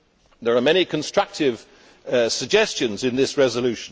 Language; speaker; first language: English; native; English